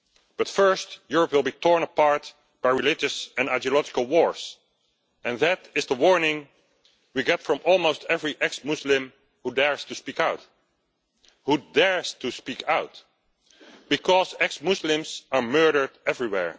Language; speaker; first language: English; non-native, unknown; Dutch